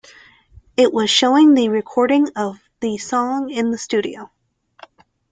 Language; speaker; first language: English; native; English